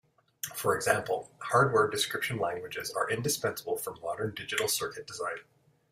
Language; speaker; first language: English; native; English